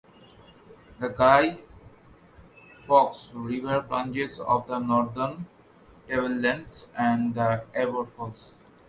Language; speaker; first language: English; non-native, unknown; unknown